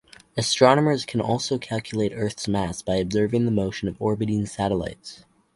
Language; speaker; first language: English; native; English